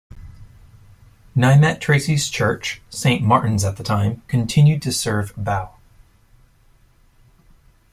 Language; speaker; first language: English; native; English